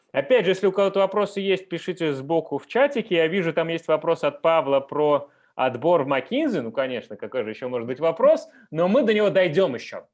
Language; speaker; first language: Russian; native; Russian